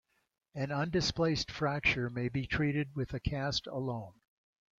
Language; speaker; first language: English; native; English